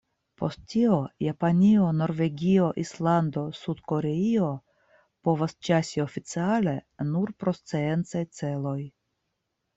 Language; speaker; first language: Esperanto; non-native, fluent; Russian